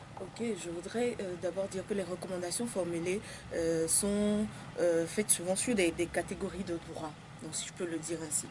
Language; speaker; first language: French; non-native, local second language; Ewe